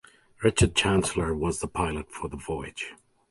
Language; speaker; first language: English; native; English